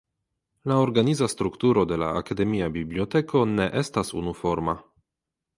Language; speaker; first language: Esperanto; non-native, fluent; Polish